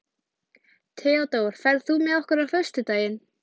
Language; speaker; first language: Icelandic; native; Icelandic